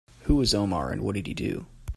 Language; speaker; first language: English; native; English